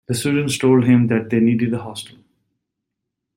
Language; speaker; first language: English; native; English